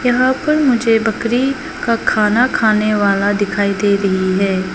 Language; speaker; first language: Hindi; early bilingual, other home language; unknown